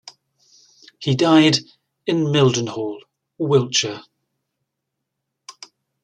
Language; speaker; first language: English; native; English